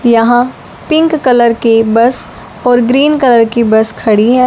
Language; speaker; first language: Hindi; non-native, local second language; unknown